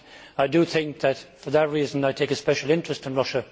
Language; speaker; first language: English; native; English